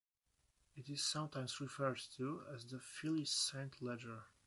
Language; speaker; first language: English; non-native, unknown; Polish